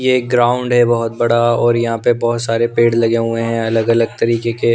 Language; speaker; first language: Hindi; non-native, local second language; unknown